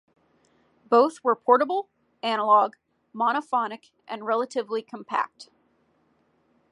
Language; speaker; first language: English; native; English